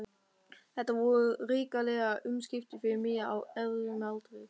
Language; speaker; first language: Icelandic; non-native, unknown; German